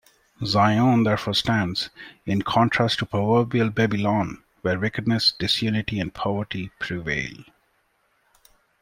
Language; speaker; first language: English; non-native, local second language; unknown